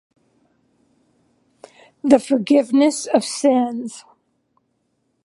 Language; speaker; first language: English; native; English